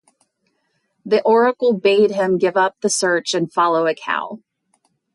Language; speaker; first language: English; native; English